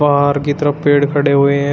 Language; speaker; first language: Hindi; native; Hindi